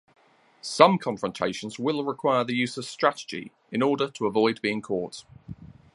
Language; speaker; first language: English; native; English